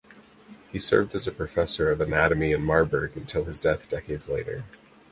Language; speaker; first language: English; native; English